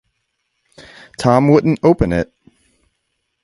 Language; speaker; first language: English; native; English